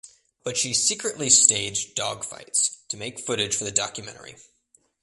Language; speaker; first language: English; native; English